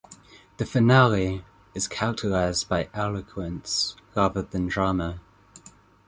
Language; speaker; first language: English; native; English